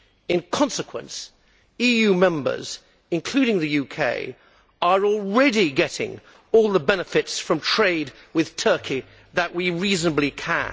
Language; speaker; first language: English; native; English